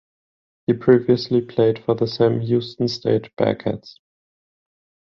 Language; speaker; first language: English; non-native, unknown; German